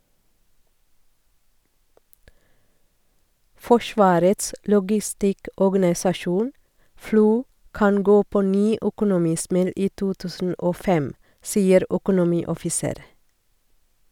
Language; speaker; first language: Norwegian; non-native, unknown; Sinhala